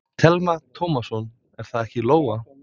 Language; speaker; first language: Icelandic; non-native, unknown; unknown